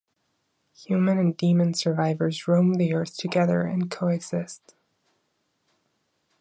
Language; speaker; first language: English; non-native, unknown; German